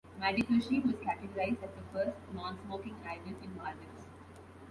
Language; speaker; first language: English; non-native, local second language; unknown